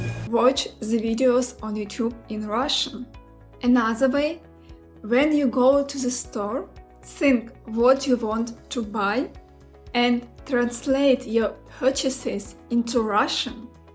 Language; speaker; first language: English; non-native, fluent; Russian